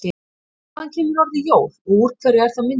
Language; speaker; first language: Icelandic; native; Icelandic